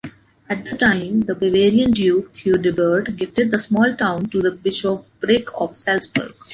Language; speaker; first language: English; non-native, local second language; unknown